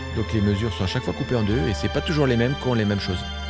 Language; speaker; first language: French; native; French